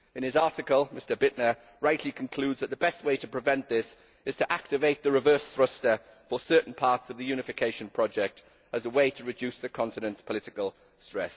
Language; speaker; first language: English; native; English